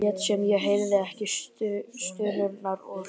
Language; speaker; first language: Icelandic; native; Icelandic